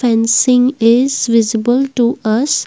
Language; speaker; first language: English; non-native, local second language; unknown